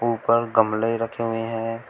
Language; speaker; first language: Hindi; native; Hindi